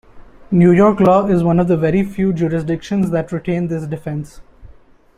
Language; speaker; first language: English; non-native, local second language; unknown